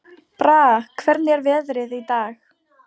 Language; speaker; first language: Icelandic; non-native, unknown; Polish